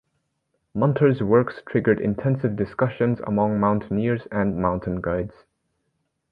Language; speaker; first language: English; native; English